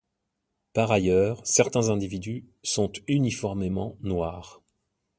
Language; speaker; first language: French; native; French